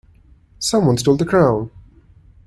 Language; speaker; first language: English; non-native, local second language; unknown